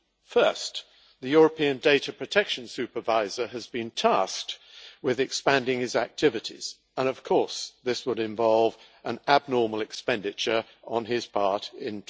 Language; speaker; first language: English; native; English